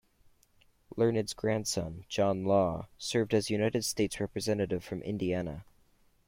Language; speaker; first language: English; native; English